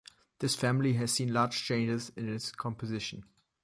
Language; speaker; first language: English; non-native, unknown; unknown